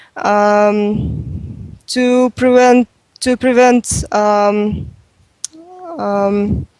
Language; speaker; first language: English; non-native, fluent; Russian